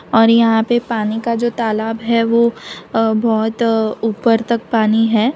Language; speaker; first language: Hindi; non-native, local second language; Gujarati